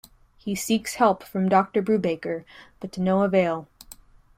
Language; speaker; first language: English; native; English